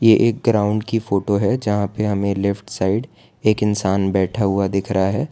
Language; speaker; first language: Hindi; non-native, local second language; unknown